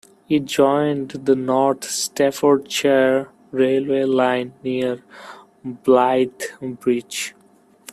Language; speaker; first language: English; non-native, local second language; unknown